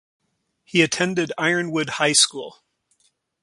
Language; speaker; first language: English; native; English